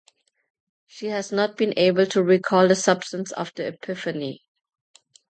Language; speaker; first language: English; non-native, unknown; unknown